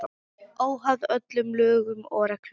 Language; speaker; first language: Icelandic; non-native, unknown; English